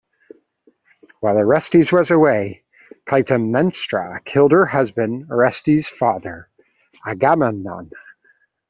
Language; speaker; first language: English; native; English